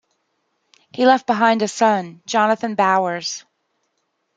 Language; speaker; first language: English; native; English